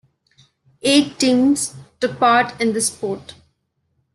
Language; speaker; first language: English; non-native, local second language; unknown